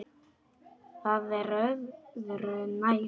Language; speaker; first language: Icelandic; non-native, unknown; Polish